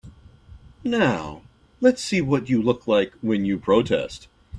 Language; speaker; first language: English; native; English